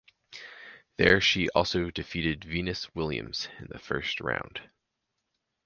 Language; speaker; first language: English; native; English